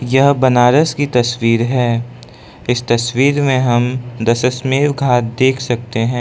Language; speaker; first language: Hindi; non-native, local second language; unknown